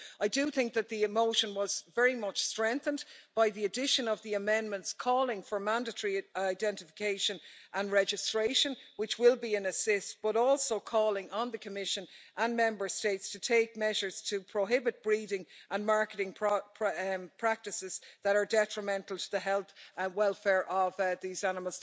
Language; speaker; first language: English; native; English